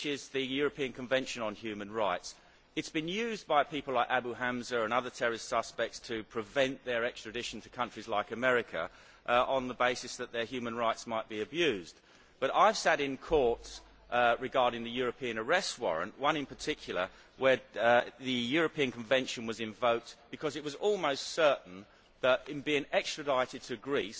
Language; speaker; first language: English; native; English